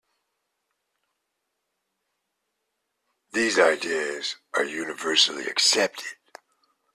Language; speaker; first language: English; native; English